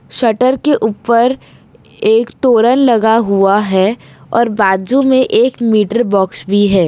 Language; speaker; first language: Hindi; non-native, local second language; Gujarati